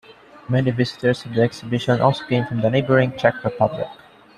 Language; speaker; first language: English; non-native, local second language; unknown